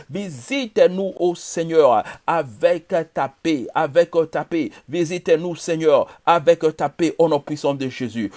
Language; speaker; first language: French; non-native, local second language; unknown